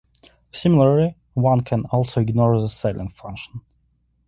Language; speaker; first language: English; non-native, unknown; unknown